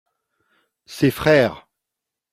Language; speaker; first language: French; non-native, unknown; Dutch